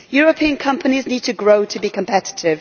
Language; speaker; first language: English; native; English